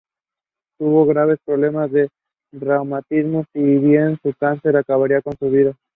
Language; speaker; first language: English; non-native, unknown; Spanish